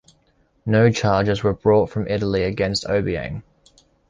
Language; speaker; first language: English; native; English